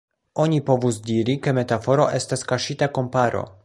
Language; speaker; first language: Esperanto; non-native, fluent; Polish